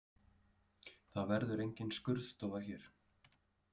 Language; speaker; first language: Icelandic; native; Icelandic